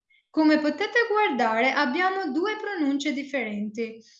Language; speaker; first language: Italian; native; Italian